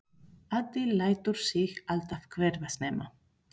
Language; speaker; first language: Icelandic; non-native, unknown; Spanish